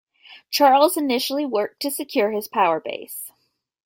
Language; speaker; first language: English; native; English